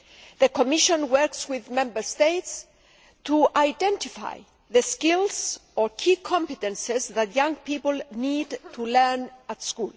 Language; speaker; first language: English; non-native, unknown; Greek